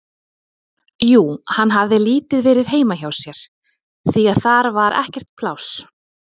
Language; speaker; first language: Icelandic; native; Icelandic